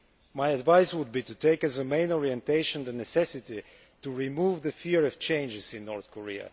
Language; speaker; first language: English; non-native, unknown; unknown